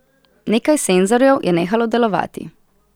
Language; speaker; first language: Slovenian; native; Slovenian